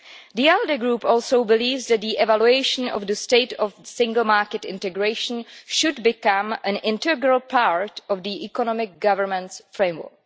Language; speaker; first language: English; non-native, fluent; Czech